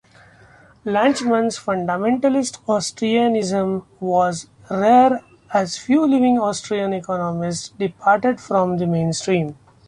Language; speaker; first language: English; non-native, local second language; Marathi